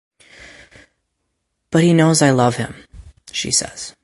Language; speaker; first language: English; native; English